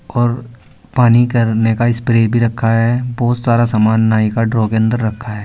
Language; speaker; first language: Hindi; native; Hindi